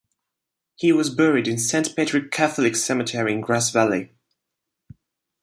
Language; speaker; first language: English; non-native, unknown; Italian